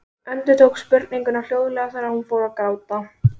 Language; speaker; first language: Icelandic; native; Icelandic